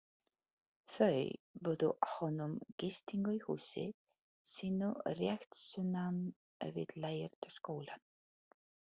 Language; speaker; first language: Icelandic; non-native, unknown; Polish